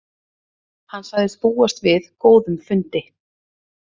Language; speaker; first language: Icelandic; native; Icelandic